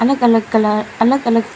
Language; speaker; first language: Hindi; non-native, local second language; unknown